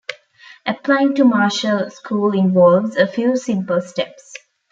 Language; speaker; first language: English; non-native, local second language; Tamil